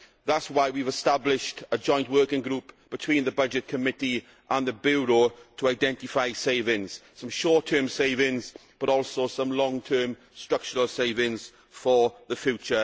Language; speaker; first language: English; native; English